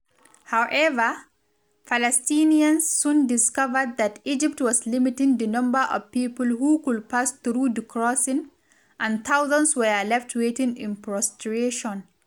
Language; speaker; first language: English; non-native, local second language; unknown